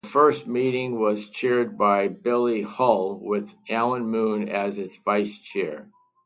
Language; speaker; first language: English; native; English